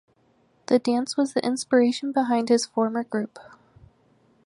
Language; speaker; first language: English; native; English